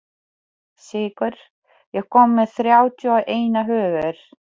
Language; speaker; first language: Icelandic; non-native, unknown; Polish